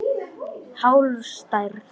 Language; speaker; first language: Icelandic; non-native, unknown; Polish